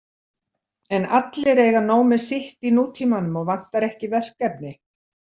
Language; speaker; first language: Icelandic; native; Icelandic